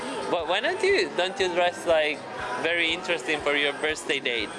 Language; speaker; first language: English; non-native, fluent; Italian